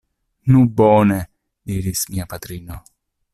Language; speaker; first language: Esperanto; non-native, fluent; Italian